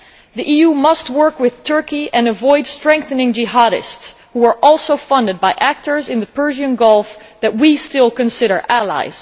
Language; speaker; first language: English; non-native, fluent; Dutch